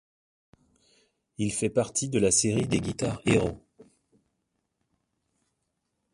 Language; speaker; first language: French; native; French